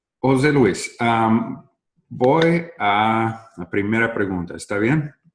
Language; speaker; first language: Spanish; non-native, learner; English